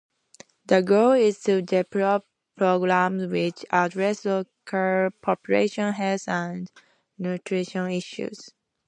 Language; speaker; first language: English; native; English